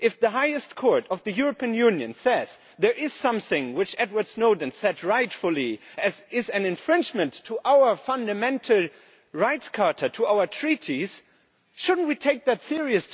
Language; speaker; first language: English; non-native, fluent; German